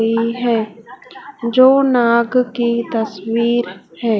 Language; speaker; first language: Hindi; native; Hindi